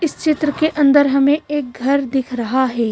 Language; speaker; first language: Hindi; native; Hindi